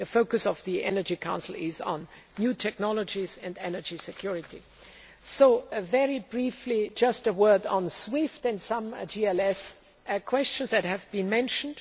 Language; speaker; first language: English; non-native, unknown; German